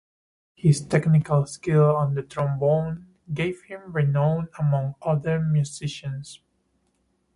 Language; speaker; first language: English; non-native, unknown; Spanish